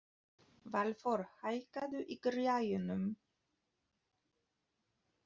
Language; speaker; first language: Icelandic; non-native, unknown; Polish